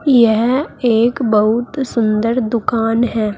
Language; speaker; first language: Hindi; native; Hindi